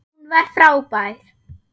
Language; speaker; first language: Icelandic; non-native, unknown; German